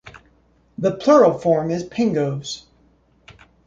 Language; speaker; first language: English; native; English